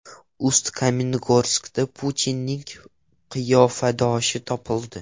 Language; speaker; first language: Uzbek; non-native, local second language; Russian